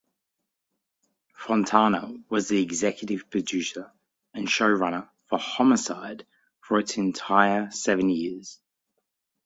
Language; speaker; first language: English; native; English